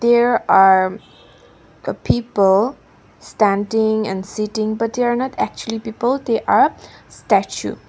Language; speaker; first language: English; non-native, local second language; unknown